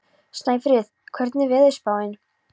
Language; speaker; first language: Icelandic; non-native, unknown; Polish